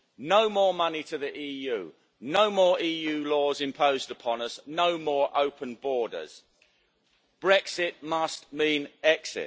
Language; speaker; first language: English; native; English